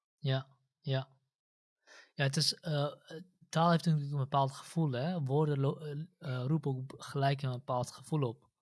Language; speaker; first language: Dutch; early bilingual, other home language; Central Kurdish